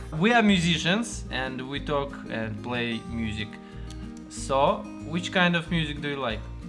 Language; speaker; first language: English; non-native, fluent; Russian